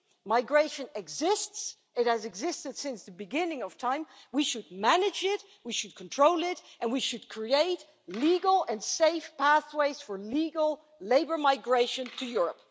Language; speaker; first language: English; non-native, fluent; Dutch